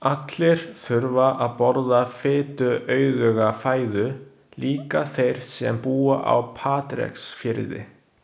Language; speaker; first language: Icelandic; non-native, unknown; Chinese